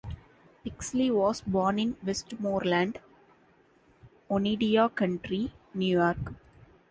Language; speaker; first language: English; non-native, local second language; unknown